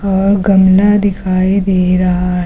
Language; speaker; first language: Hindi; native; Hindi